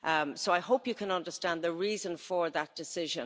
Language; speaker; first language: English; native; English